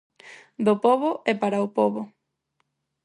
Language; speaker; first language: Galician; non-native, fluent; Spanish